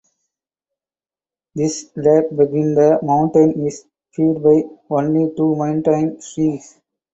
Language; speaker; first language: English; non-native, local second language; Tamil